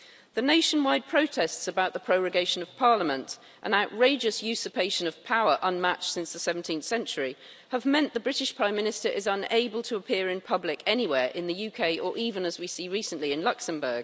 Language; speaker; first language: English; native; English